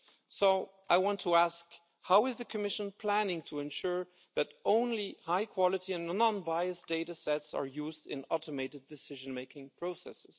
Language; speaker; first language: English; non-native, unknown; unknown